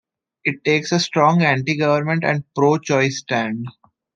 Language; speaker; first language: English; non-native, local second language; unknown